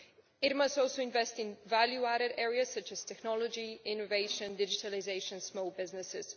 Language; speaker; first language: English; non-native, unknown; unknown